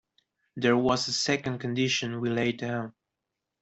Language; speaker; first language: English; non-native, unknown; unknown